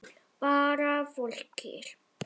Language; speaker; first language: Icelandic; non-native, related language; Danish